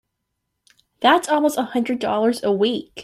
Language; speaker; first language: English; native; English